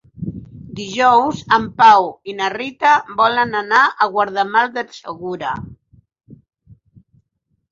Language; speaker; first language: Catalan; non-native, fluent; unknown